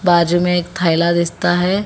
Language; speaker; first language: Hindi; non-native, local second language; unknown